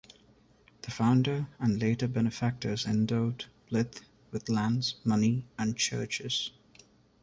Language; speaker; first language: English; non-native, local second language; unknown